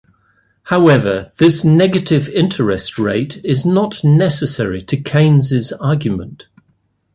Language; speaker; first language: English; native; English